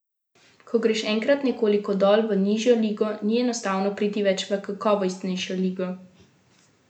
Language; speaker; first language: Slovenian; native; Slovenian